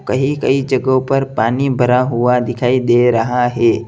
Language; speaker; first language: Hindi; native; Hindi